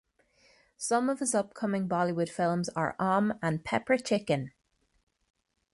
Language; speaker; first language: English; native; English